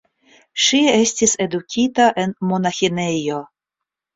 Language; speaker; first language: Esperanto; non-native, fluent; Russian